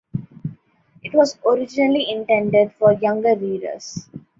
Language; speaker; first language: English; non-native, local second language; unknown